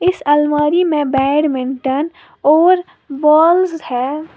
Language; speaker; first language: Hindi; native; Hindi